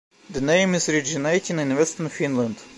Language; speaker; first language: English; non-native, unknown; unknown